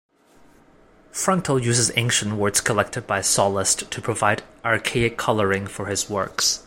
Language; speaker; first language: English; non-native, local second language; Cantonese